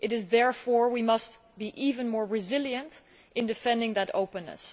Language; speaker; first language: English; non-native, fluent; Dutch